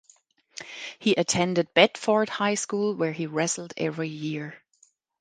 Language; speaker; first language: English; non-native, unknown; German